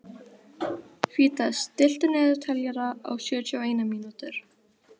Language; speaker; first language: Icelandic; native; Icelandic